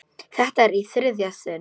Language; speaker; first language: Icelandic; non-native, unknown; Polish